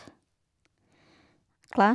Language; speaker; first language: Norwegian; non-native, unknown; Vietnamese